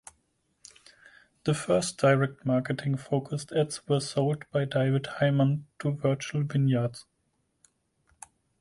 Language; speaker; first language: English; non-native, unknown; German